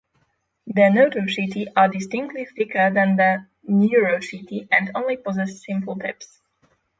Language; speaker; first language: English; non-native, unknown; Polish